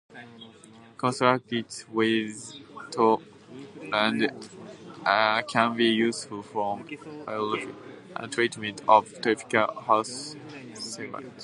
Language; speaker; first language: English; non-native, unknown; Japanese